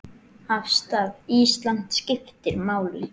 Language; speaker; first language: Icelandic; native; Icelandic